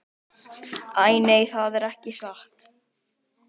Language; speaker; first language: Icelandic; native; Icelandic